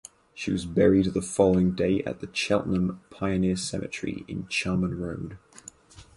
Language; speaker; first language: English; native; English